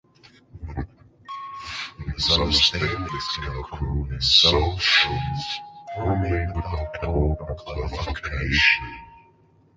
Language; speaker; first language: English; non-native, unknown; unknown